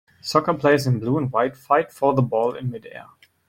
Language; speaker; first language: English; non-native, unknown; German